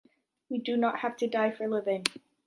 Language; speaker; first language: English; native; English